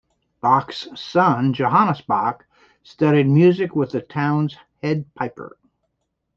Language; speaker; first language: English; native; English